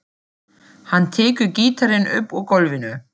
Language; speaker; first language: Icelandic; non-native, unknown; German